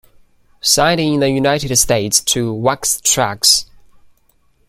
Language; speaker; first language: English; non-native, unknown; Chinese